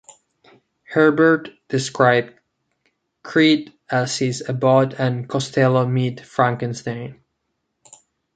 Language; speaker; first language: English; non-native, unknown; Catalan